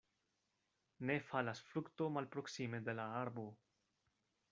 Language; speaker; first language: Esperanto; non-native, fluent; Spanish